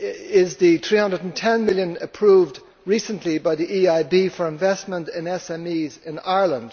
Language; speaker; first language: English; native; English